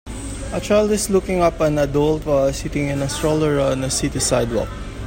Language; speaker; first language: English; non-native, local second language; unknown